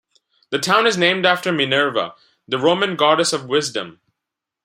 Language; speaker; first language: English; non-native, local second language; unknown